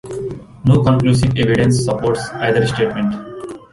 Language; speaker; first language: English; non-native, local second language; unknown